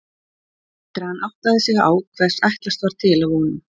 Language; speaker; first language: Icelandic; native; Icelandic